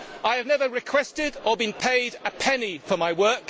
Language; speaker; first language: English; native; English